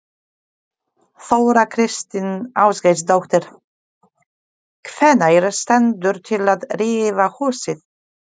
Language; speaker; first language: Icelandic; non-native, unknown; Polish